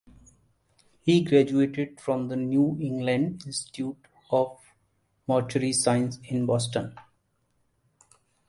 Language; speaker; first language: English; non-native, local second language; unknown